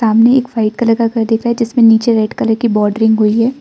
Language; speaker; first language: Hindi; non-native, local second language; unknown